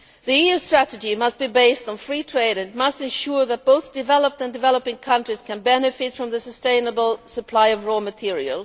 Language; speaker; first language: English; non-native, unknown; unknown